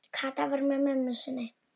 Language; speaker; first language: Icelandic; non-native, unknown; Polish